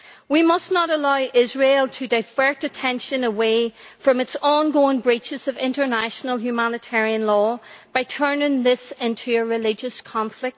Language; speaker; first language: English; native; English